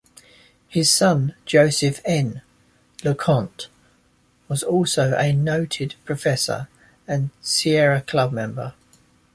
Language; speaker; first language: English; native; English